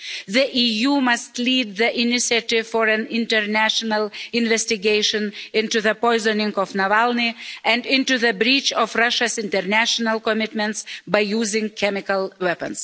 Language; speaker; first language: English; non-native, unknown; Lithuanian